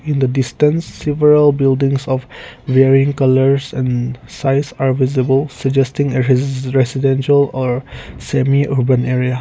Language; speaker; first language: English; non-native, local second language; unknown